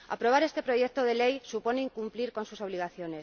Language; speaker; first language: Spanish; native; Spanish